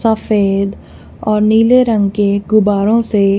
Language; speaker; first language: Hindi; non-native, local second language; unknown